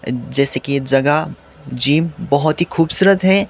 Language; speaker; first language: Hindi; non-native, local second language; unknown